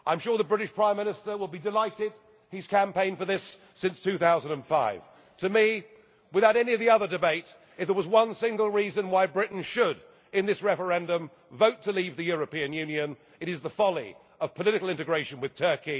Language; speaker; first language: English; native; English